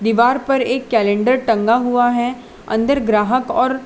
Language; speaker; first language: Hindi; non-native, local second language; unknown